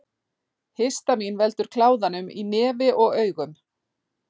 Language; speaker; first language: Icelandic; native; Icelandic